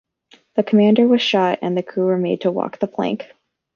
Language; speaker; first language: English; native; English